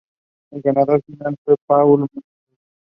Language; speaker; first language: English; non-native, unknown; Spanish